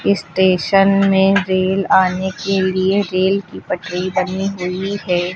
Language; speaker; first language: Hindi; native; Hindi